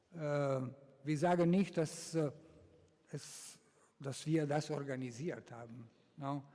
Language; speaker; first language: German; non-native, fluent; Italian